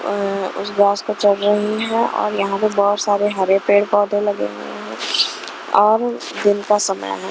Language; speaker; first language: Hindi; non-native, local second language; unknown